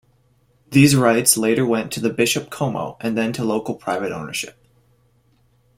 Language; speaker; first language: English; native; English